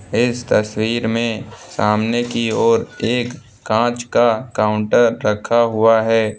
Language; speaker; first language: Hindi; native; Hindi